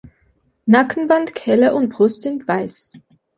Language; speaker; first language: German; non-native, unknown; Belarusian